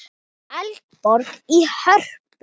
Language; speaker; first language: Icelandic; non-native, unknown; Thai